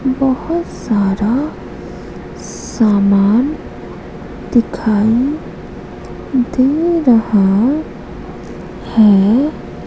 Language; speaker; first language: Hindi; native; Hindi